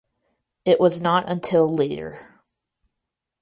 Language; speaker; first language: English; native; English